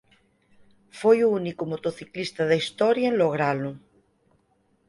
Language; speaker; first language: Galician; native; Galician